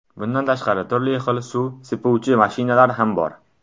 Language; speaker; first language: Uzbek; non-native, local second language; Tajik